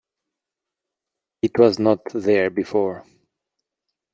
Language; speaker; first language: English; native; English